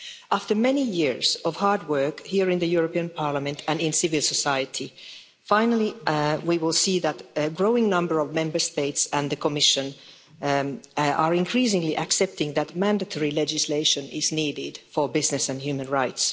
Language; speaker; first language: English; non-native, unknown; Finnish